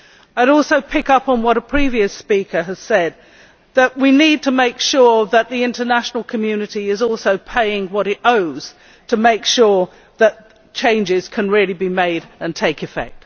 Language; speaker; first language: English; native; English